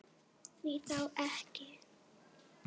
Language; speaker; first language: Icelandic; non-native, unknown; Polish